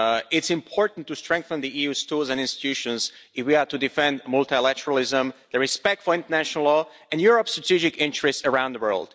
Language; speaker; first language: English; non-native, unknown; Slovak